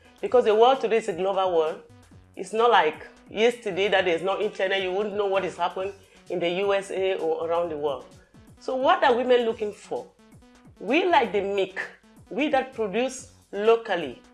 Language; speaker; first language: English; non-native, local second language; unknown